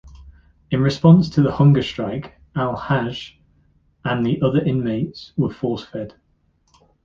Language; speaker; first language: English; native; English